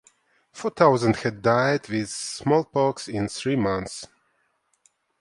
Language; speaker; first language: English; non-native, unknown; Ukrainian